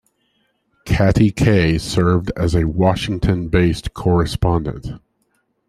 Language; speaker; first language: English; native; English